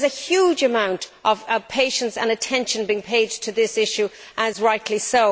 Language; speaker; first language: English; native; English